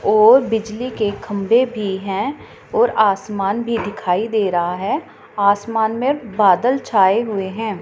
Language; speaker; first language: Hindi; non-native, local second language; Punjabi